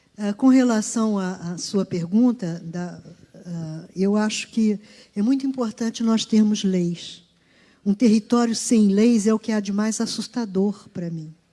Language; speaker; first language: Portuguese; native; Portuguese